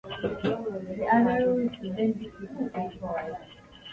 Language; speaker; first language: English; native; English